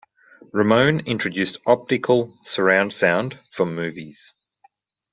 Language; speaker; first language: English; native; English